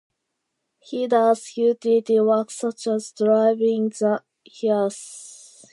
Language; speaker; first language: English; non-native, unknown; Japanese